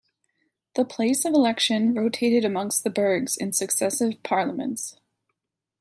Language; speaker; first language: English; native; English